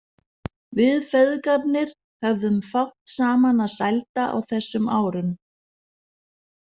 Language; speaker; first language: Icelandic; non-native, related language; Danish